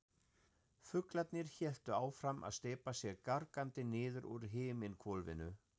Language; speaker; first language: Icelandic; non-native, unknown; German